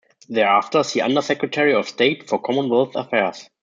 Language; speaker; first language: English; non-native, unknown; German